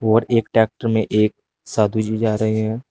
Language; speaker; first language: Hindi; native; Hindi